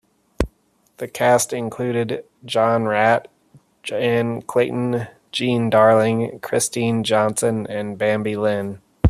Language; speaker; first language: English; native; English